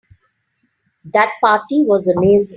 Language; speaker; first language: English; non-native, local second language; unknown